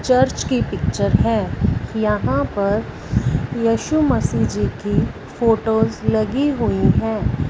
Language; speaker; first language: Hindi; non-native, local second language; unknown